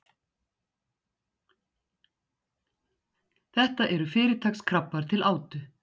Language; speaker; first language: Icelandic; native; Icelandic